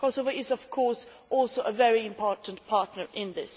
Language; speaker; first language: English; non-native, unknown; Swedish